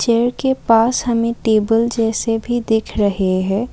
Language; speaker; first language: Hindi; non-native, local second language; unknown